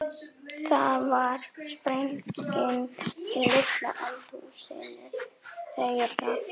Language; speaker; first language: Icelandic; non-native, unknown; German